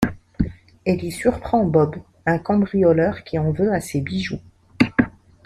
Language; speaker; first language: French; non-native, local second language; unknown